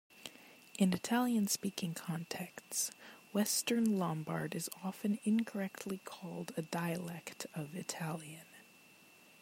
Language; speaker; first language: English; non-native, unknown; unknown